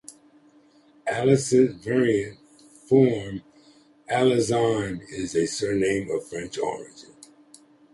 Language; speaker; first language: English; native; English